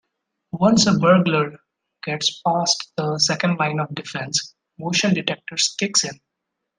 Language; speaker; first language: English; non-native, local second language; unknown